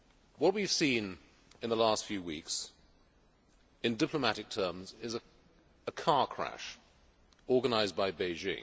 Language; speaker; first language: English; native; English